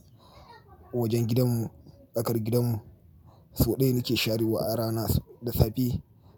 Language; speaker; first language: Hausa; native; Hausa